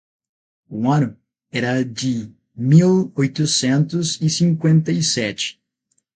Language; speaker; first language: Portuguese; non-native, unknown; Spanish